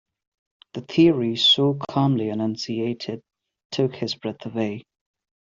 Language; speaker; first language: English; non-native, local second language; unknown